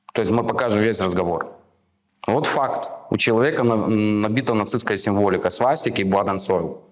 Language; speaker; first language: Russian; non-native, local second language; Ukrainian